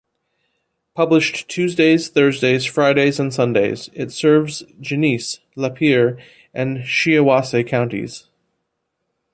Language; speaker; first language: English; native; English